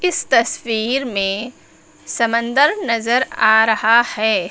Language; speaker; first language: Hindi; native; Hindi